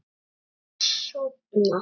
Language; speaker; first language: Icelandic; native; Icelandic